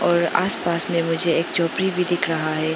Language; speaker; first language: Hindi; non-native, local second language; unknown